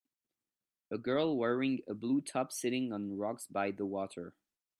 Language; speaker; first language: English; non-native, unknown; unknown